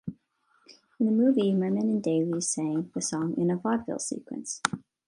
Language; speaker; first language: English; non-native, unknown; Chinese